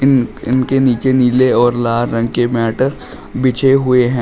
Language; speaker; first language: Hindi; native; Hindi